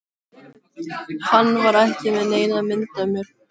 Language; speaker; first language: Icelandic; non-native, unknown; Filipino